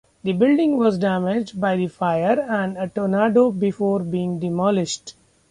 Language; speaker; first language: English; non-native, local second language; Marathi